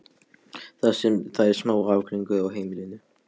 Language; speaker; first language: Icelandic; non-native, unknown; Polish